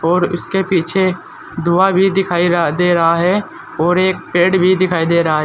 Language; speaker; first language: Hindi; native; Hindi